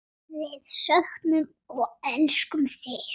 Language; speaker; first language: Icelandic; native; Icelandic